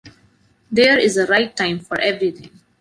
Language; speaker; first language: English; non-native, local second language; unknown